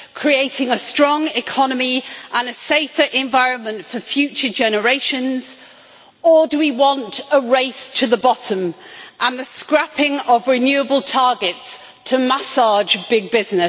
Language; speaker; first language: English; native; English